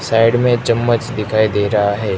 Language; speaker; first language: Hindi; non-native, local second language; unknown